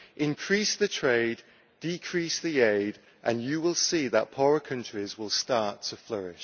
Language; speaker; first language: English; native; English